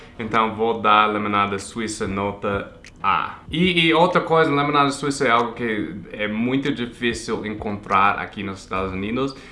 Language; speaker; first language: Portuguese; non-native, fluent; English